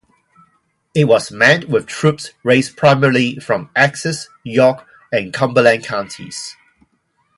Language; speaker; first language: English; non-native, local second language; Cantonese